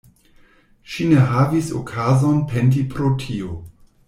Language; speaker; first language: Esperanto; non-native, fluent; German